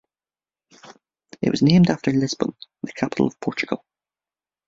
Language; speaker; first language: English; native; English